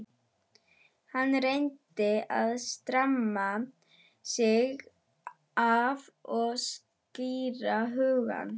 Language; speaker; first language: Icelandic; non-native, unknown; German